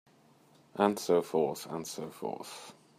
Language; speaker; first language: English; native; English